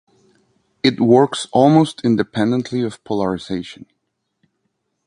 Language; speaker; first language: English; non-native, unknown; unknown